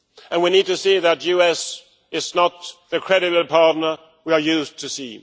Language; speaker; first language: English; non-native, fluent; Swedish